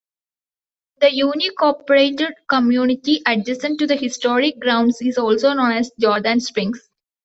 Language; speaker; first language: English; non-native, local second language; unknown